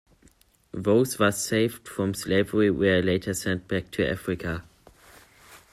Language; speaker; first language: English; non-native, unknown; German